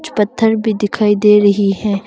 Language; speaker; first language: Hindi; non-native, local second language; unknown